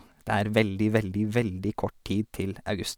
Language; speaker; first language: Norwegian; native; Norwegian